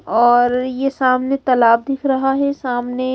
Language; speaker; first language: Hindi; native; Hindi